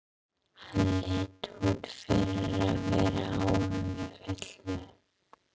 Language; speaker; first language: Icelandic; non-native, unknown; English